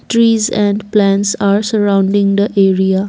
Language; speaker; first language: English; non-native, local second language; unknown